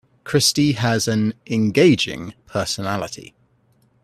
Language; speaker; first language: English; native; English